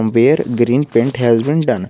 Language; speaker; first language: English; non-native, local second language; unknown